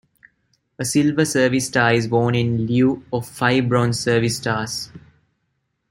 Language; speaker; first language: English; non-native, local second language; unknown